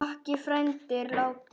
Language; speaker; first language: Icelandic; native; Icelandic